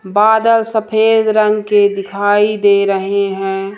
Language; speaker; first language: Hindi; native; Hindi